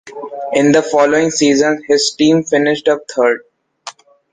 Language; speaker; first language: English; non-native, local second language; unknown